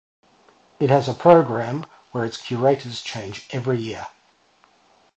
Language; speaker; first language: English; native; English